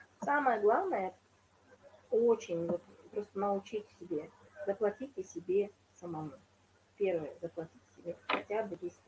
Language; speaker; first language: Russian; non-native, local second language; Kazakh